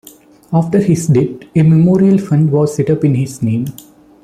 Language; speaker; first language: English; non-native, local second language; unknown